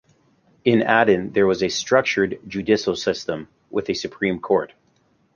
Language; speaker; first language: English; native; English